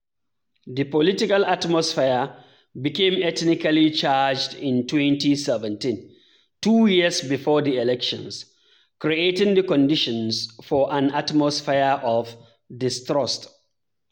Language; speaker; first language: English; non-native, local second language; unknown